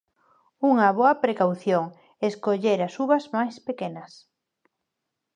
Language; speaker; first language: Galician; non-native, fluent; Spanish